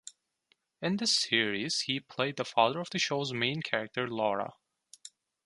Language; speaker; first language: English; non-native, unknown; Turkish